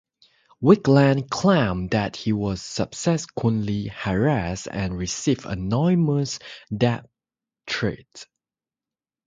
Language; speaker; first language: English; non-native, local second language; Chinese